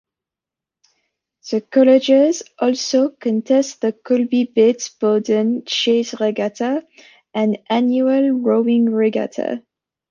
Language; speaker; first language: English; native; English